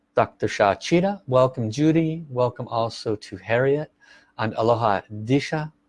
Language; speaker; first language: English; native; English